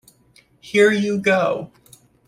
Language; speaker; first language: English; native; English